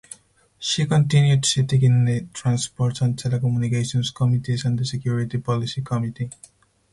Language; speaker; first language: English; non-native, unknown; Spanish